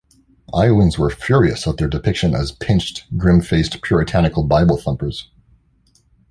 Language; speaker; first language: English; native; English